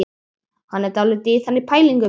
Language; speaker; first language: Icelandic; native; Icelandic